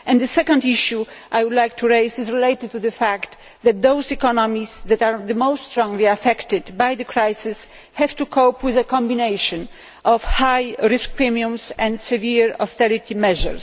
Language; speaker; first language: English; non-native, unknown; Polish